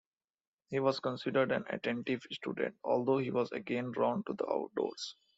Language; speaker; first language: English; non-native, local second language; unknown